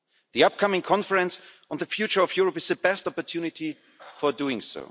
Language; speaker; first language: English; non-native, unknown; German